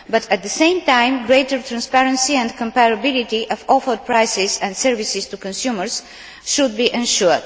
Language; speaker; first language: English; non-native, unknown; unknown